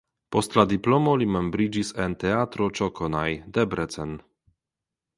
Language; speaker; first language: Esperanto; non-native, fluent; Polish